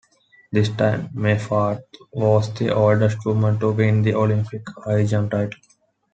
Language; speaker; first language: English; non-native, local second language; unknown